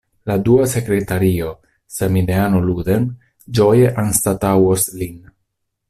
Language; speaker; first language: Esperanto; non-native, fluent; Italian